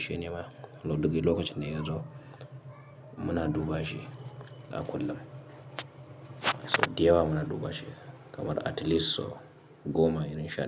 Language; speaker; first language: Hausa; native; Hausa